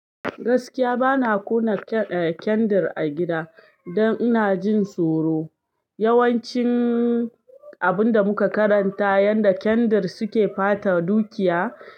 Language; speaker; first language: Hausa; non-native, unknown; Yoruba